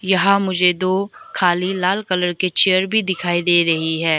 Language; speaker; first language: Hindi; early bilingual, other home language; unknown